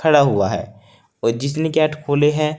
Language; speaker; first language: Hindi; native; Hindi